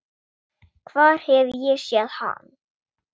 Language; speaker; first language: Icelandic; non-native, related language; Swedish